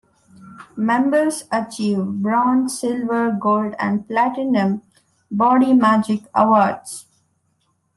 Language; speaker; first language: English; non-native, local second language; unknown